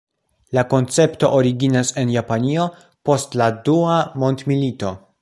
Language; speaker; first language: Esperanto; non-native, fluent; Polish